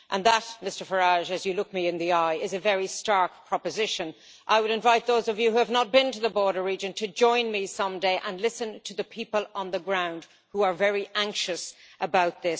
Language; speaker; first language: English; native; English